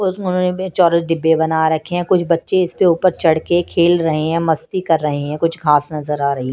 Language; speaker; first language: Hindi; non-native, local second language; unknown